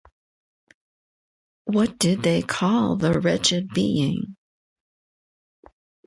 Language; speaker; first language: English; native; English